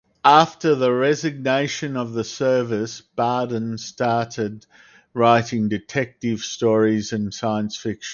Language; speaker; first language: English; native; English